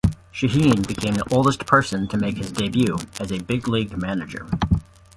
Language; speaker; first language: English; native; English